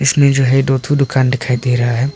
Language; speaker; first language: Hindi; non-native, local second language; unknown